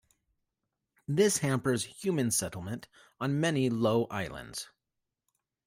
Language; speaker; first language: English; native; English